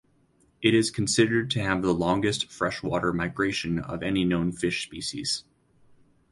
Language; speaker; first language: English; native; English